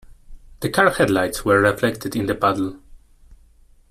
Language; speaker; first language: English; non-native, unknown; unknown